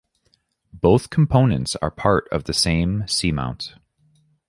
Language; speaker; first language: English; native; English